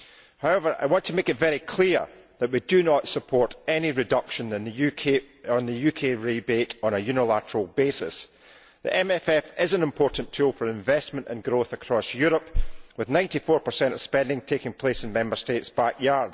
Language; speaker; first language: English; native; English